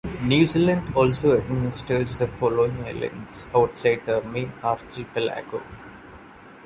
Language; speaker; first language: English; non-native, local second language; Malayalam